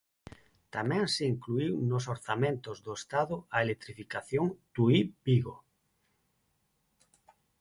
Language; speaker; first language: Galician; non-native, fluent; Spanish